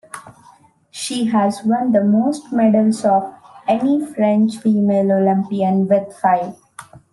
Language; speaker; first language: English; non-native, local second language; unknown